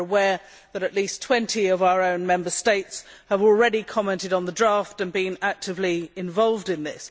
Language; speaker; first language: English; native; English